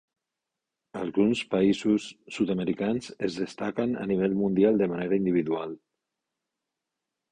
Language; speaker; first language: Catalan; non-native, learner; Spanish